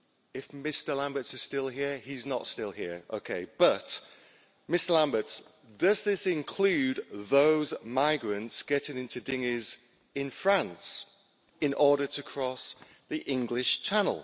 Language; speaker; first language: English; native; English